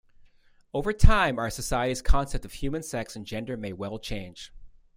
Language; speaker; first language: English; native; English